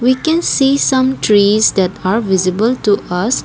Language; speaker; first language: English; non-native, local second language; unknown